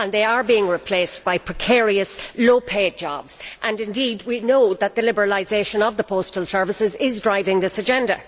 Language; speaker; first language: English; native; English